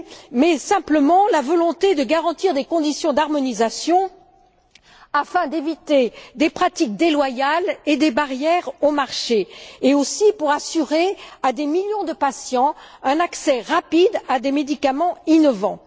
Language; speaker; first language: French; native; French